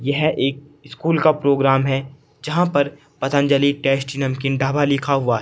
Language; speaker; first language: Hindi; native; Hindi